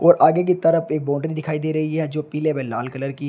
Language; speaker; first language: Hindi; native; Hindi